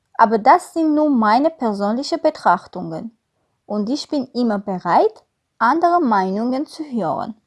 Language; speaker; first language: German; non-native, fluent; Armenian